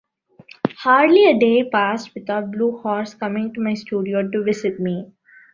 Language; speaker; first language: English; non-native, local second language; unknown